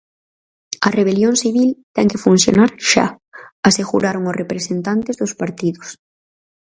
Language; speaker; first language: Galician; native; Galician